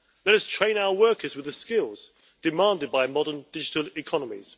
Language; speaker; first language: English; native; English